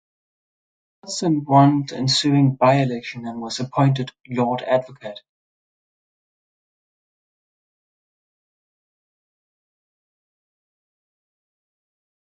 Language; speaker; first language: English; non-native, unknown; Danish